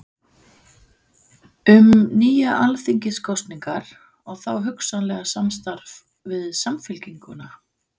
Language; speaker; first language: Icelandic; non-native, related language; Danish